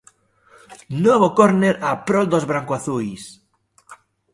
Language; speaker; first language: Galician; native; Galician